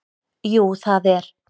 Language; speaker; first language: Icelandic; native; Icelandic